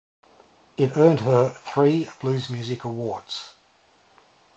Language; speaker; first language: English; native; English